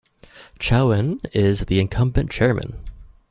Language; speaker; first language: English; native; English